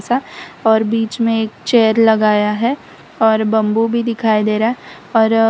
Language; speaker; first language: Hindi; non-native, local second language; Gujarati